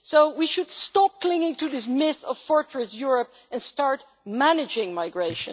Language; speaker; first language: English; non-native, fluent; Dutch